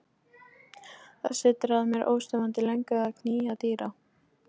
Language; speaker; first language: Icelandic; non-native, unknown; Polish